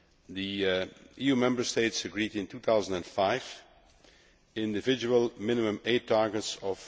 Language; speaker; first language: English; non-native, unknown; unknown